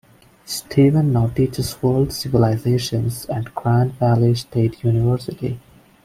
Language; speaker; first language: English; non-native, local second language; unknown